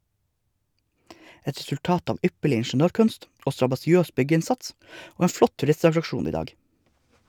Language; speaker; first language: Norwegian; native; Norwegian